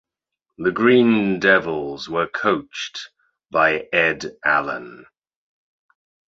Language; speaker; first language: English; native; English